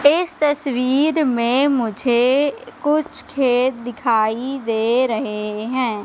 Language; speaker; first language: Hindi; native; Hindi